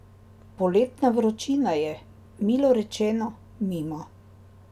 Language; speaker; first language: Slovenian; native; Slovenian